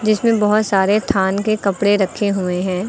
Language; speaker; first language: Hindi; native; Hindi